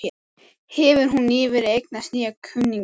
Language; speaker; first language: Icelandic; native; Icelandic